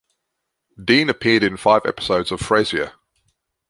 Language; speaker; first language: English; native; English